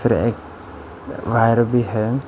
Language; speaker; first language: Hindi; non-native, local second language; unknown